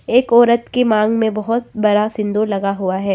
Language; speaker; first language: Hindi; non-native, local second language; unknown